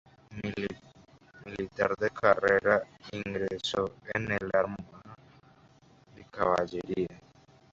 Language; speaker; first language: Spanish; native; Spanish